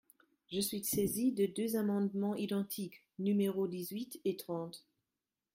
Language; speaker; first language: French; non-native, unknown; German